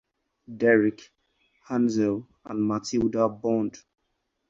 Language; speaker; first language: English; non-native, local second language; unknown